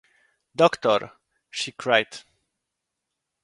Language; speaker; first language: English; non-native, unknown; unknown